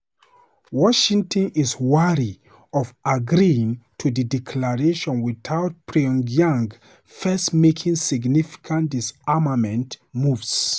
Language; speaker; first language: English; non-native, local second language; Hausa